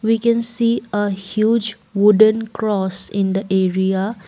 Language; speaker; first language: English; non-native, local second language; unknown